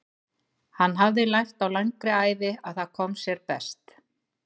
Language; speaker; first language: Icelandic; native; Icelandic